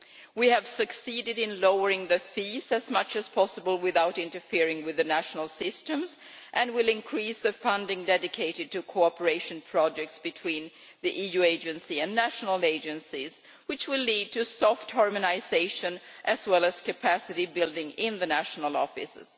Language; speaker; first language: English; non-native, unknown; Swedish